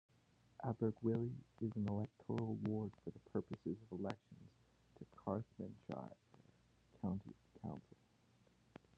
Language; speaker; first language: English; native; English